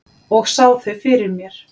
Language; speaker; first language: Icelandic; native; Icelandic